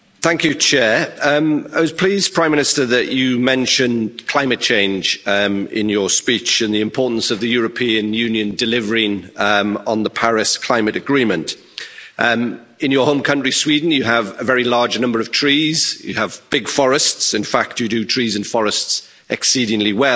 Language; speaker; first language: English; native; English